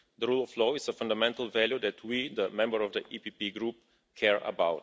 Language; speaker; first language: English; non-native, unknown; Bulgarian